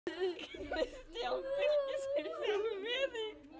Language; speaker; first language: Icelandic; non-native, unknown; Chinese